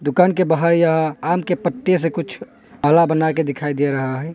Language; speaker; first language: Hindi; non-native, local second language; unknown